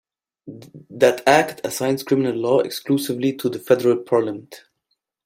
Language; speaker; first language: English; non-native, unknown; German